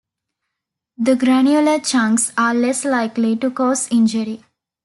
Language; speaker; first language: English; non-native, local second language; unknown